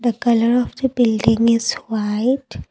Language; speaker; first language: English; non-native, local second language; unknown